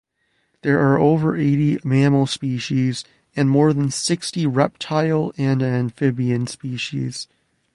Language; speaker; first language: English; native; English